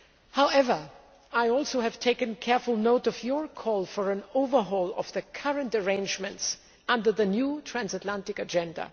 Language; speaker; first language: English; non-native, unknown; German